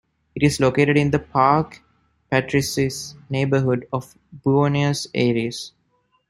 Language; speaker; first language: English; non-native, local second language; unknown